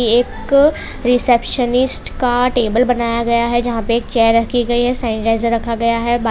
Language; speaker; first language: Hindi; non-native, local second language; Gujarati